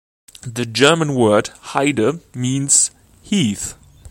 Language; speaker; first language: English; non-native, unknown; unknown